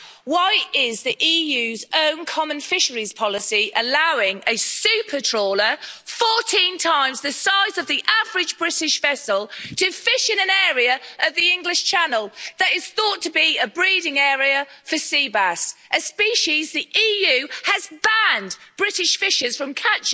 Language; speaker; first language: English; native; English